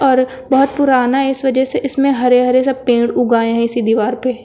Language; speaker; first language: Hindi; native; Hindi